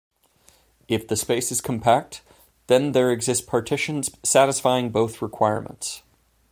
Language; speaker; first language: English; native; English